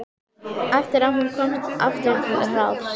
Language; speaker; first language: Icelandic; native; Icelandic